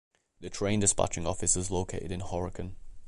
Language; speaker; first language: English; native; English